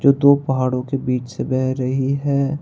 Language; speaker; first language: Hindi; native; Hindi